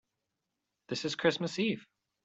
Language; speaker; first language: English; native; English